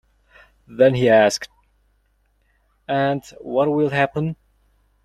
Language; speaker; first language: English; non-native, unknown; Mongolian